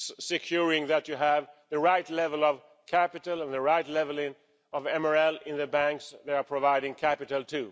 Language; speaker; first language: English; non-native, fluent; Swedish